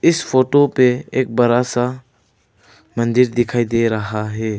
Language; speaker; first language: Hindi; early bilingual, other home language; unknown